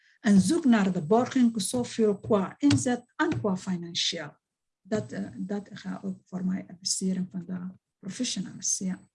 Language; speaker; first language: Dutch; non-native, fluent; Somali